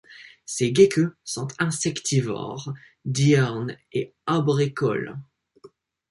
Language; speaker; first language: French; non-native, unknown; English